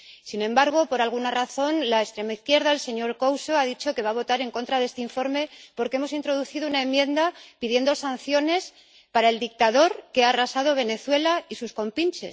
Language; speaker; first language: Spanish; native; Spanish